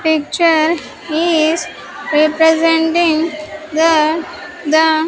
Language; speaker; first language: English; non-native, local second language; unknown